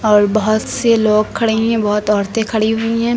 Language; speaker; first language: Hindi; native; Hindi